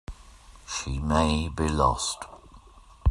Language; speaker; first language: English; native; English